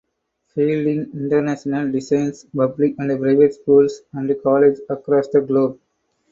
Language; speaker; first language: English; non-native, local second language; Tamil